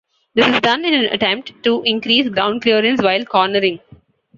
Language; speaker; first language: English; non-native, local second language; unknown